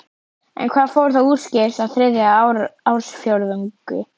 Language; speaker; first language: Icelandic; native; Icelandic